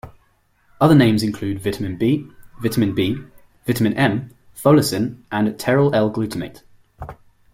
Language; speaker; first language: English; non-native, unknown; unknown